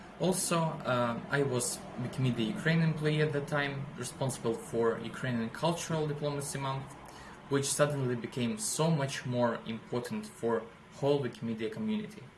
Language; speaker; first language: English; non-native, fluent; Ukrainian